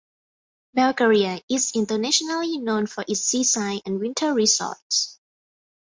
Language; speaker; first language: English; non-native, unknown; Thai